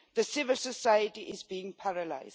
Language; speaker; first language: English; non-native, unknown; Swedish